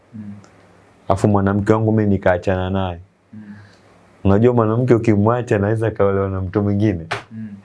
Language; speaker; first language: Swahili; native; Swahili